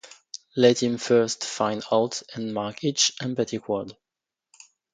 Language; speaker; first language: English; non-native, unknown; French